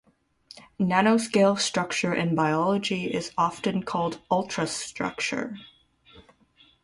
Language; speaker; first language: English; native; English